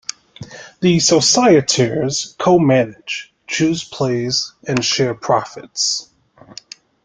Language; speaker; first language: English; native; English